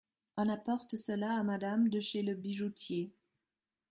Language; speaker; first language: French; non-native, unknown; German